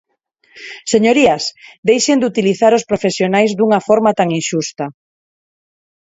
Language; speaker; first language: Galician; non-native, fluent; Spanish